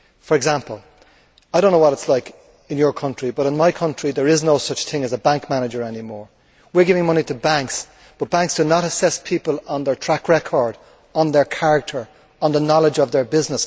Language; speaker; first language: English; native; English